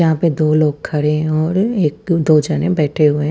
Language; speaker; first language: Hindi; non-native, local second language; Punjabi